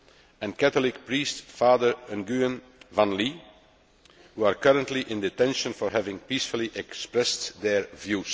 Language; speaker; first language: English; non-native, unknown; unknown